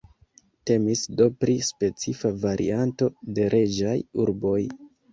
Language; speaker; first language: Esperanto; non-native, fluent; Kinyarwanda